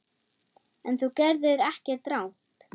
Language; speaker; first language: Icelandic; non-native, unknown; German